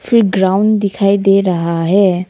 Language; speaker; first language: Hindi; non-native, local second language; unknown